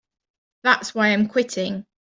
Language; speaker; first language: English; native; English